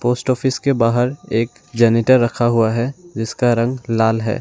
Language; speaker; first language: Hindi; non-native, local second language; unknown